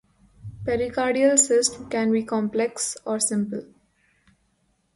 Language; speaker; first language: English; non-native, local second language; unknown